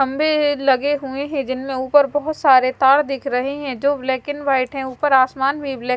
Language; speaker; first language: Hindi; non-native, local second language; Punjabi